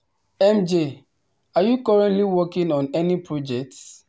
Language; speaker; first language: English; non-native, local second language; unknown